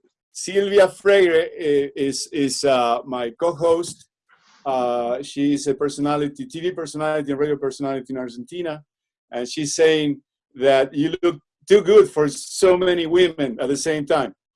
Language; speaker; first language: English; non-native, fluent; Spanish